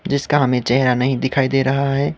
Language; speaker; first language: Hindi; non-native, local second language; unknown